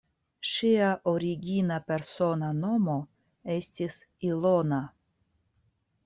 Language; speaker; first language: Esperanto; non-native, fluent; Russian